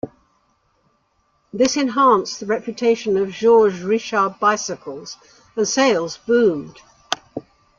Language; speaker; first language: English; native; English